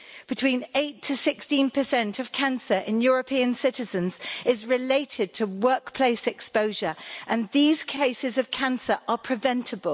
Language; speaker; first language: English; native; English